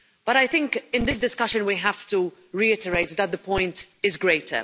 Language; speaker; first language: English; non-native, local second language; Maltese